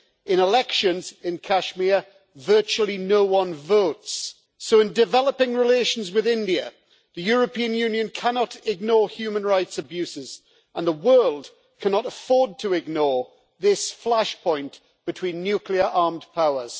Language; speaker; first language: English; native; English